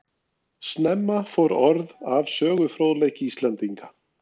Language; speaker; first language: Icelandic; non-native, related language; Norwegian